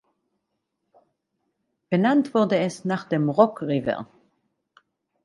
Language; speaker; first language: German; non-native, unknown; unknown